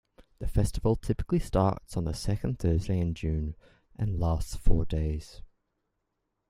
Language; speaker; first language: English; native; English